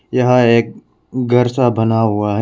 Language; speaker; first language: Hindi; non-native, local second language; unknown